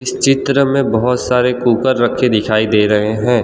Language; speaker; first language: Hindi; non-native, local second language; Gujarati